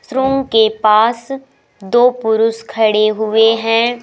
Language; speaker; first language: Hindi; native; Hindi